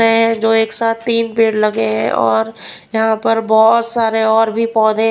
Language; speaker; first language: Hindi; non-native, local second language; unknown